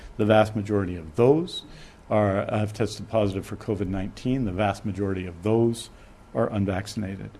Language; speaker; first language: English; native; English